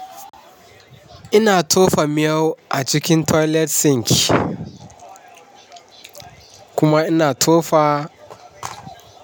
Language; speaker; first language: Hausa; non-native, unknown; Yoruba